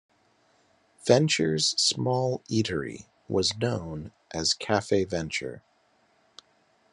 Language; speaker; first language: English; native; English